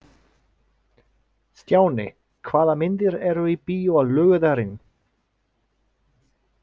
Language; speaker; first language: Icelandic; non-native, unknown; French